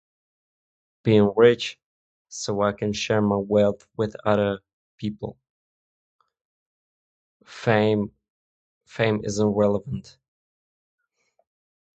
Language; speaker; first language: English; non-native, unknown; Czech